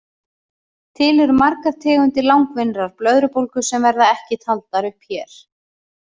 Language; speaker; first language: Icelandic; native; Icelandic